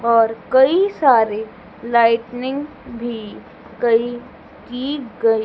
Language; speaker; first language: Hindi; native; Hindi